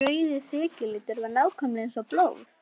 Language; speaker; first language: Icelandic; native; Icelandic